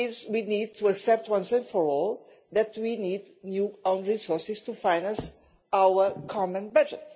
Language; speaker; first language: English; non-native, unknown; Portuguese